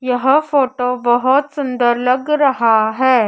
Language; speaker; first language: Hindi; native; Hindi